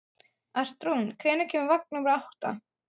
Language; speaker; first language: Icelandic; non-native, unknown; German